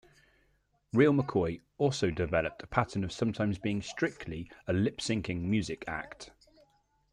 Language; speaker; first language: English; native; English